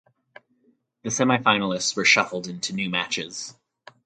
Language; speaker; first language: English; native; English